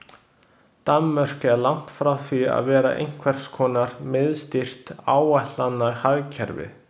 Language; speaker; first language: Icelandic; non-native, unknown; Chinese